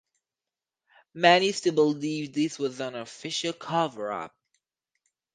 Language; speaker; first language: English; native; English